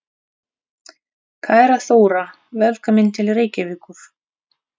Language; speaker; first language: Icelandic; non-native, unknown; Russian